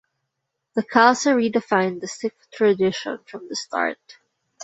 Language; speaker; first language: English; non-native, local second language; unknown